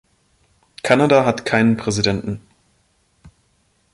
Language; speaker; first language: German; native; German